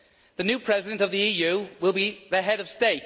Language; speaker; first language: English; native; English